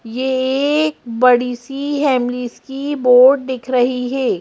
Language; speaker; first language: Hindi; native; Hindi